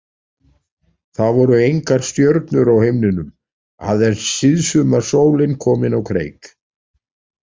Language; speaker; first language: Icelandic; native; Icelandic